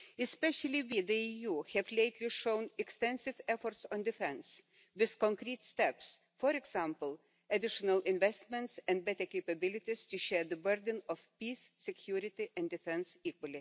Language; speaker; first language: English; non-native, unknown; Lithuanian